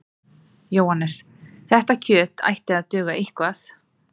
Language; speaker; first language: Icelandic; native; Icelandic